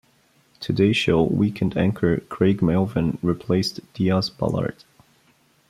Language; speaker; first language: English; non-native, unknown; Bulgarian